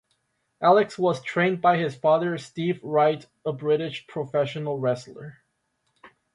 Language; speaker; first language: English; native; English